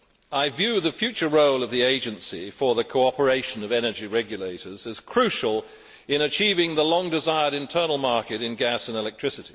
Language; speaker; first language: English; native; English